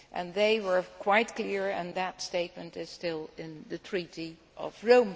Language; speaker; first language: English; non-native, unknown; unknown